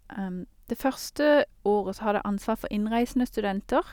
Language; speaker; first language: Norwegian; native; Norwegian